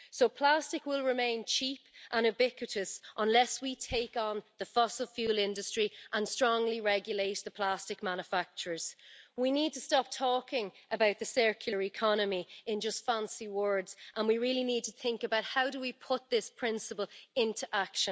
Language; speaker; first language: English; native; English